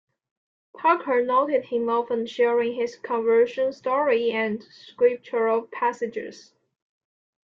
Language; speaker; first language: English; non-native, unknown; Chinese